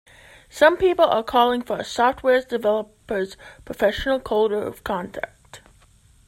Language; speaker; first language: English; native; English